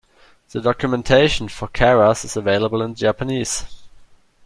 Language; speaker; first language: English; non-native, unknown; German